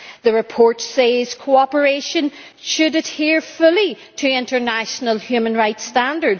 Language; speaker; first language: English; native; English